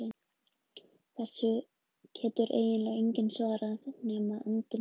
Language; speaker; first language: Icelandic; native; Icelandic